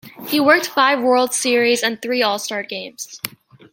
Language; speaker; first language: English; native; English